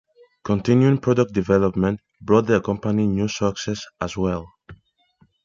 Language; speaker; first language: English; non-native, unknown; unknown